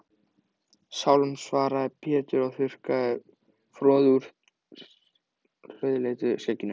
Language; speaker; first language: Icelandic; native; Icelandic